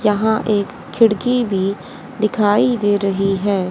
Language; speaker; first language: Hindi; native; Hindi